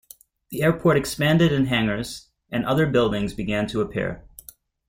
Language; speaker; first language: English; native; English